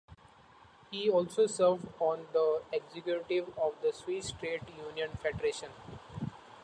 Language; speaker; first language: English; non-native, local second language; Marathi